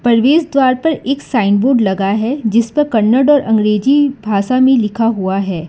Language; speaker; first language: Hindi; non-native, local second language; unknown